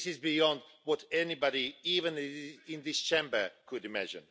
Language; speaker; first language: English; non-native, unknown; Swedish